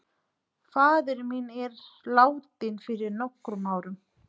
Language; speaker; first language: Icelandic; non-native, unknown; Nepali